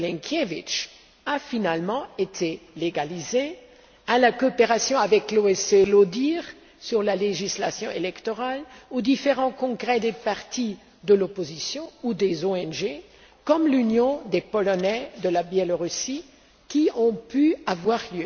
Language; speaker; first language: French; non-native, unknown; German